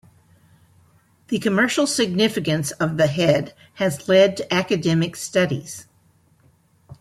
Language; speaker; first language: English; native; English